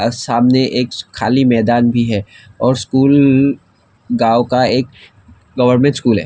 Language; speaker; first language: Hindi; non-native, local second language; Assamese